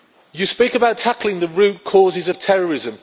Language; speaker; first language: English; native; English